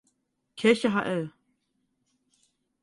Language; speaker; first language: German; native; German